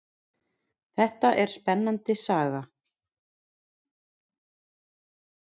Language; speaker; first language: Icelandic; native; Icelandic